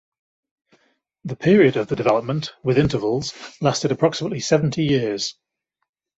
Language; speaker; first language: English; native; English